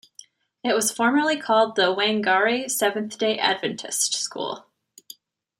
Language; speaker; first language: English; native; English